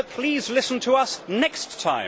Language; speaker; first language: English; native; English